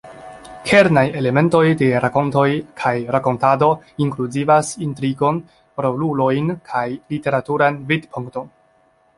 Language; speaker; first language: Esperanto; non-native, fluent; Chinese